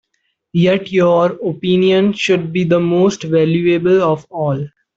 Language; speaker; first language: English; native; English